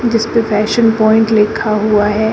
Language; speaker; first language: Hindi; native; Hindi